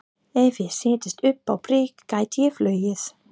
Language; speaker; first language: Icelandic; non-native, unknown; English